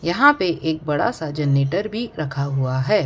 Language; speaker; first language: Hindi; non-native, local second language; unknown